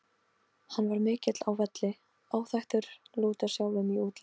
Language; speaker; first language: Icelandic; non-native, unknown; Polish